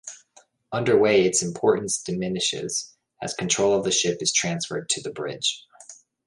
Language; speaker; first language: English; native; English